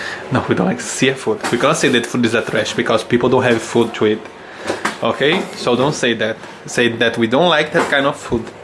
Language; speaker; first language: English; non-native, fluent; Portuguese